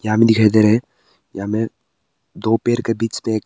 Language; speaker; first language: Hindi; early bilingual, other home language; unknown